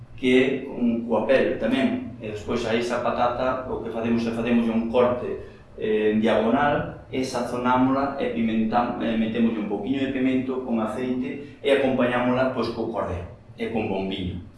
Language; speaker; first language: Galician; native; Galician